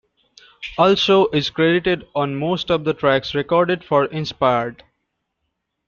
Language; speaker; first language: English; non-native, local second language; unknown